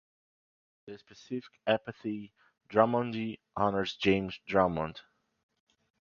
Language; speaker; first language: English; non-native, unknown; Portuguese